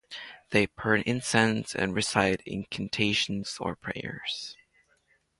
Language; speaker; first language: English; non-native, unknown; Latvian